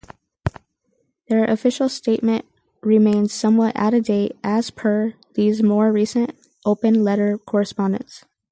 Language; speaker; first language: English; native; English